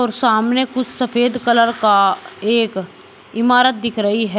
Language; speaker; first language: Hindi; native; Hindi